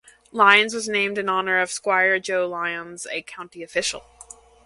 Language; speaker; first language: English; native; English